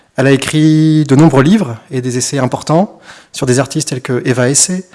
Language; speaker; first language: French; native; French